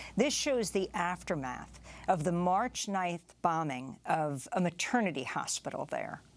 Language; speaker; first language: English; native; English